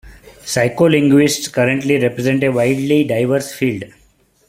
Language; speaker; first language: English; non-native, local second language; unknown